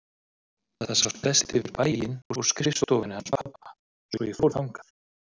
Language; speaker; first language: Icelandic; native; Icelandic